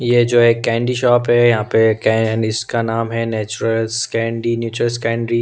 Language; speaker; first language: Hindi; non-native, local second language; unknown